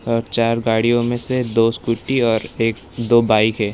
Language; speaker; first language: Hindi; native; Hindi